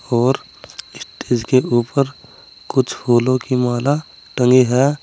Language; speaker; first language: Hindi; native; Hindi